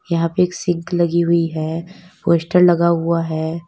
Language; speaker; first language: Hindi; native; Hindi